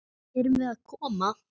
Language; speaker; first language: Icelandic; native; Icelandic